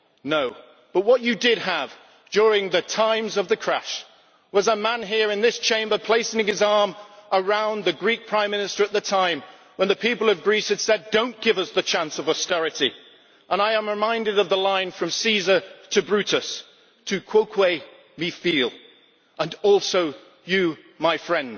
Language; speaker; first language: English; native; English